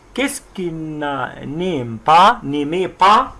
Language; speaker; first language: French; non-native, fluent; Arabic